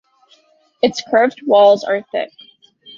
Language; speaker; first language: English; native; English